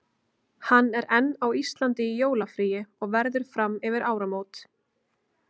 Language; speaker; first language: Icelandic; native; Icelandic